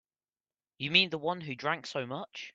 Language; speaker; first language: English; native; English